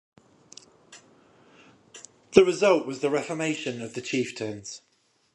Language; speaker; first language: English; native; English